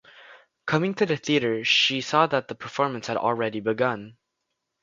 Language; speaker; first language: English; native; English